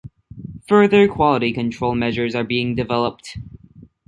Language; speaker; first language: English; native; English